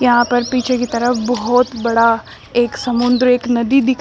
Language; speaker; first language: Hindi; native; Hindi